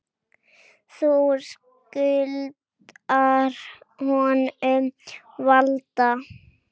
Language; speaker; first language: Icelandic; native; Icelandic